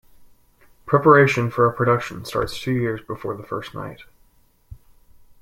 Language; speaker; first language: English; native; English